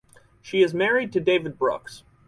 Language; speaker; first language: English; native; English